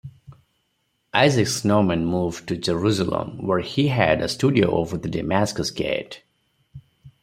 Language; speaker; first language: English; non-native, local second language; Odia